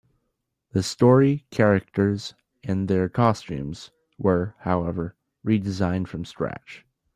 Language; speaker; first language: English; native; English